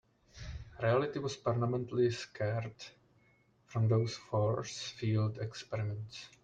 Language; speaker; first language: English; non-native, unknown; Czech